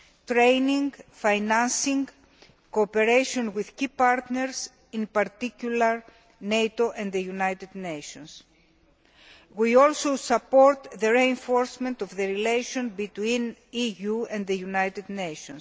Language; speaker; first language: English; non-native, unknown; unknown